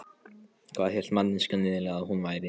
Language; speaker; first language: Icelandic; non-native, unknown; Polish